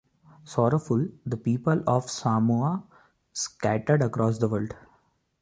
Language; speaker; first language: English; non-native, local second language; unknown